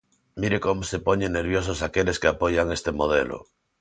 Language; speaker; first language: Galician; non-native, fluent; Spanish